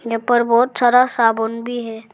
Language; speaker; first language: Hindi; non-native, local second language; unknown